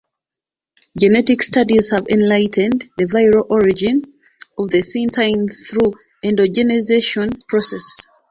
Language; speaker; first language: English; non-native, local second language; Ganda